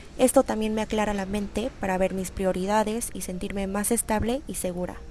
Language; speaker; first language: Spanish; non-native, fluent; Korean